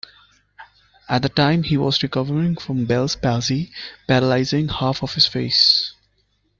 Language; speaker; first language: English; non-native, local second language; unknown